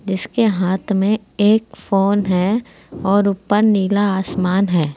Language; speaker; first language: Hindi; native; Hindi